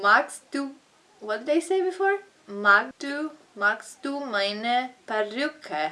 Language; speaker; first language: German; non-native, learner; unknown